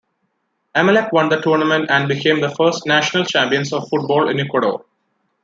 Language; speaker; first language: English; non-native, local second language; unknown